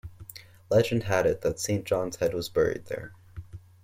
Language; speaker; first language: English; native; English